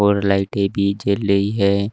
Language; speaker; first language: Hindi; native; Hindi